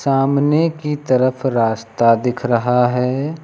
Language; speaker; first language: Hindi; native; Hindi